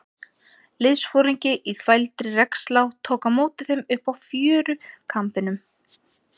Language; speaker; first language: Icelandic; native; Icelandic